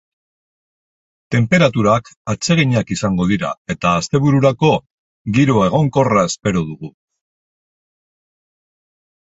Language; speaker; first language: Basque; non-native, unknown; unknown